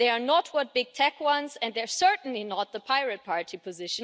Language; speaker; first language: English; non-native, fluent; German